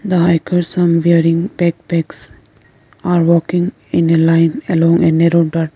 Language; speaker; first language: English; non-native, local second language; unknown